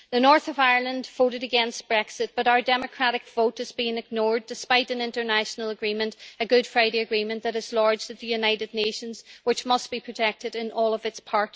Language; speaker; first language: English; native; English